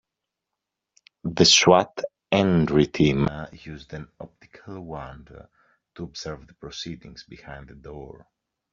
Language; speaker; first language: English; native; English